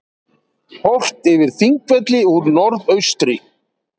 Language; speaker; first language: Icelandic; native; Icelandic